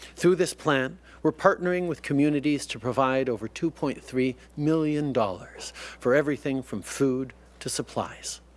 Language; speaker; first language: English; early bilingual, other home language; French